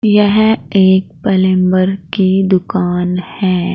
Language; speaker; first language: Hindi; native; Hindi